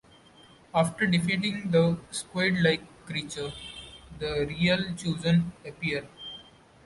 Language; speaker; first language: English; non-native, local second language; Marathi